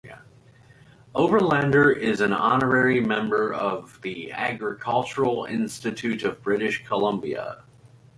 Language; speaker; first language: English; native; English